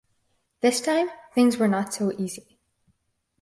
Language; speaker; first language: English; native; English